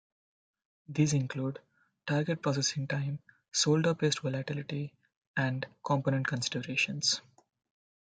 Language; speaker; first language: English; non-native, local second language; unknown